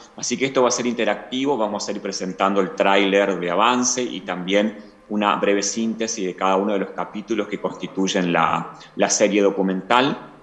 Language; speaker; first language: Spanish; native; Spanish